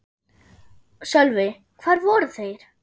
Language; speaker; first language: Icelandic; non-native, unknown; German